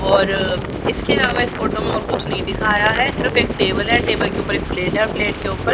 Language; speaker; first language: Hindi; native; Hindi